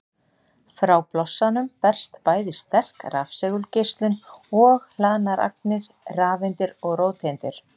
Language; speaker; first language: Icelandic; native; Icelandic